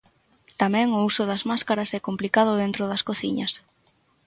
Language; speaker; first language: Galician; native; Galician